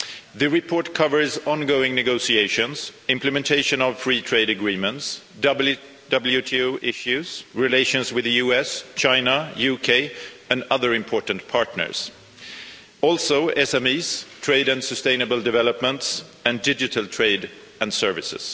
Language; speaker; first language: English; non-native, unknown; Swedish